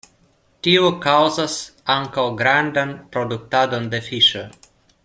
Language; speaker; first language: Esperanto; non-native, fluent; Russian